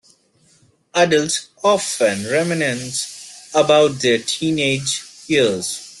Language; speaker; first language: English; non-native, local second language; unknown